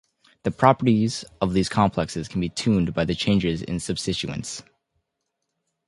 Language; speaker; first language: English; native; English